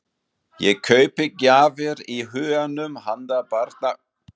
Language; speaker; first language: Icelandic; non-native, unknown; German